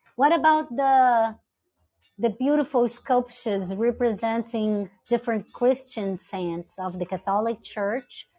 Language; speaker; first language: English; non-native, fluent; Portuguese